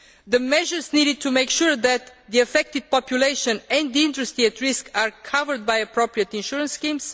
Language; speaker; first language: English; non-native, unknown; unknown